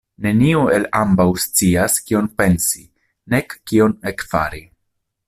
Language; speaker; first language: Esperanto; non-native, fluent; Italian